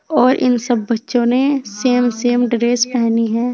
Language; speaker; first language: Hindi; native; Hindi